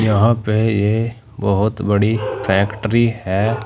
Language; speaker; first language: Hindi; native; Hindi